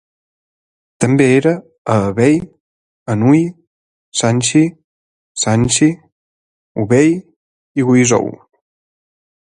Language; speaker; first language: Catalan; native; Catalan